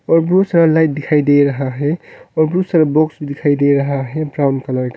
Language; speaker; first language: Hindi; non-native, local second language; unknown